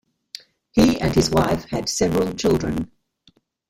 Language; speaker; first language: English; native; English